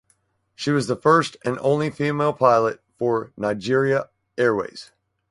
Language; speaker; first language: English; native; English